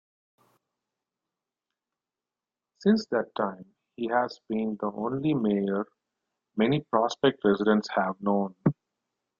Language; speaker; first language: English; non-native, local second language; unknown